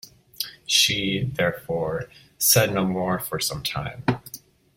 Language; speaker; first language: English; native; English